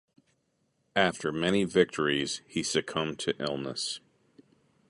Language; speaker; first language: English; native; English